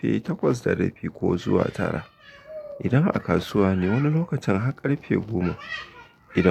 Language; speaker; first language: Hausa; native; Hausa